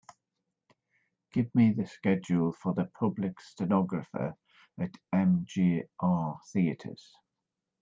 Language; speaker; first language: English; native; English